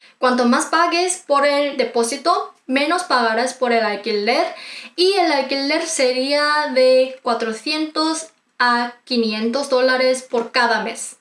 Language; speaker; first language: Spanish; non-native, fluent; Korean